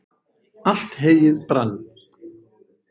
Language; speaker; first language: Icelandic; native; Icelandic